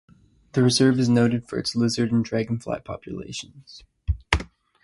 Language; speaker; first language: English; native; English